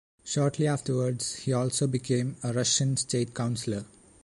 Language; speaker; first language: English; non-native, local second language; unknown